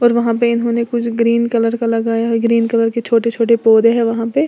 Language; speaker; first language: Hindi; native; Hindi